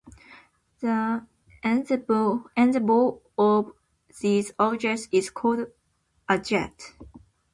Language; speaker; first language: English; non-native, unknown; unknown